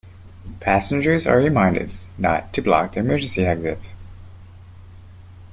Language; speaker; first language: English; native; English